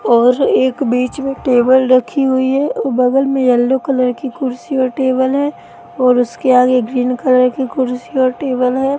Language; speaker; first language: Hindi; native; Hindi